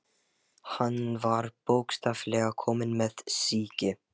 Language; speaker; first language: Icelandic; non-native, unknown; Lithuanian